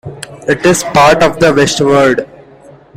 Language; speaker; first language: English; non-native, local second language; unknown